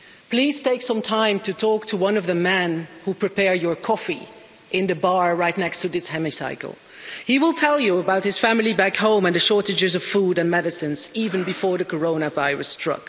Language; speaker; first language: English; non-native, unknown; Dutch